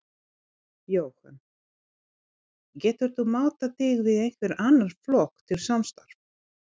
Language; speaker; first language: Icelandic; non-native, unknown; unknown